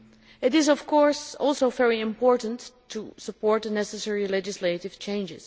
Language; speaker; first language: English; non-native, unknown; Dutch